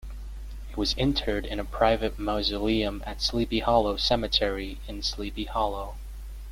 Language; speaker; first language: English; native; English